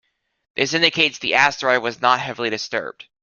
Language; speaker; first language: English; native; English